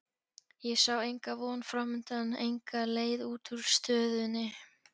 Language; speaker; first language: Icelandic; non-native, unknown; Polish